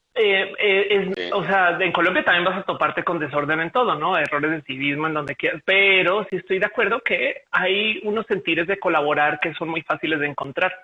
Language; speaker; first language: Spanish; native; Spanish